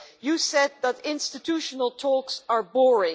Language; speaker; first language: English; non-native, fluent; Dutch